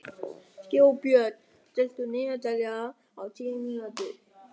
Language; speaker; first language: Icelandic; non-native, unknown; German